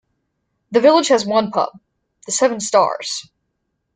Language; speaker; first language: English; native; English